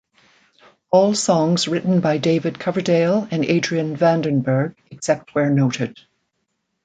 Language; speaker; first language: English; native; English